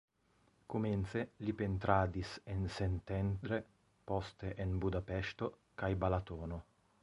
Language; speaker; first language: Esperanto; non-native, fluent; Italian